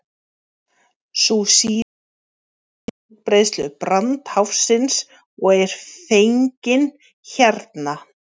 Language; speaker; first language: Icelandic; native; Icelandic